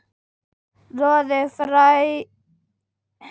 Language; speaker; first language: Icelandic; native; Icelandic